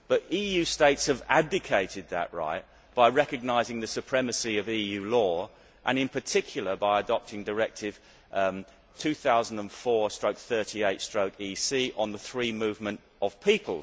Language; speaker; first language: English; native; English